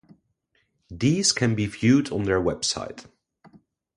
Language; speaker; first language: English; non-native, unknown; Dutch